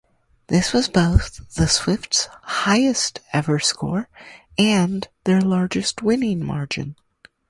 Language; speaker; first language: English; native; English